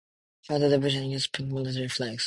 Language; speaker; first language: English; non-native, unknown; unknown